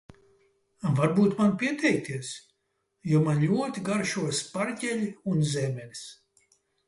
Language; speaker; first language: Latvian; early bilingual, heritage; Latvian